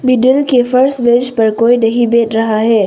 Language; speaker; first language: Hindi; non-native, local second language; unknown